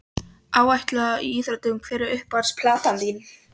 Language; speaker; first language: Icelandic; non-native, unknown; Polish